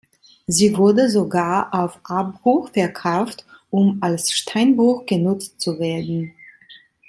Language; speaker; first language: German; non-native, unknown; Italian